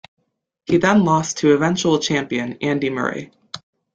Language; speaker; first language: English; native; English